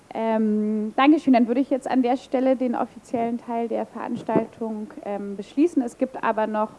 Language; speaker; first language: German; native; German